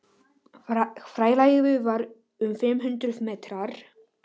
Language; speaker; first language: Icelandic; non-native, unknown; Polish